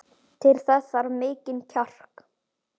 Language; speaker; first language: Icelandic; native; Icelandic